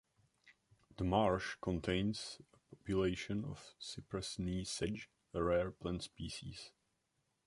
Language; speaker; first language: English; non-native, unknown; Czech